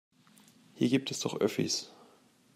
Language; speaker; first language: German; native; German